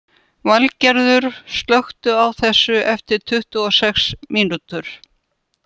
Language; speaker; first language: Icelandic; non-native, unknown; Russian